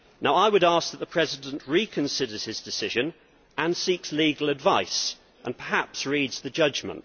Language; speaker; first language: English; native; English